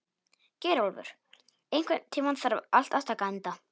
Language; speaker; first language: Icelandic; non-native, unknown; Polish